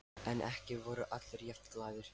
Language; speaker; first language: Icelandic; non-native, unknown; Lithuanian